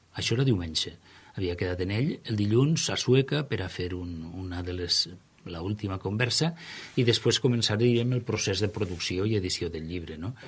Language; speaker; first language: Catalan; native; Catalan